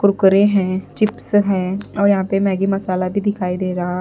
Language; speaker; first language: Hindi; non-native, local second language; Punjabi